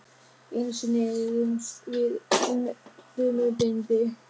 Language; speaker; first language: Icelandic; non-native, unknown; German